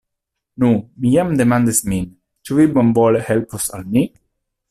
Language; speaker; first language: Esperanto; non-native, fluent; Italian